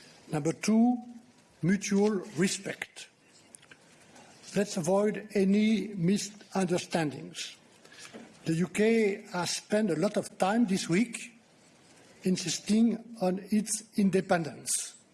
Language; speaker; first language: English; non-native, fluent; French